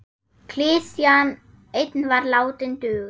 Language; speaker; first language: Icelandic; non-native, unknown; German